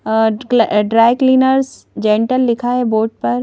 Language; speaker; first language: Hindi; native; Hindi